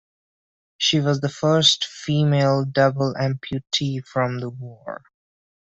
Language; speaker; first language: English; non-native, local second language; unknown